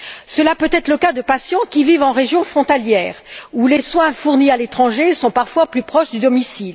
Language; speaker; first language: French; native; French